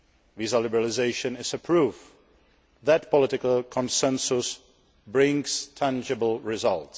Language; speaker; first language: English; non-native, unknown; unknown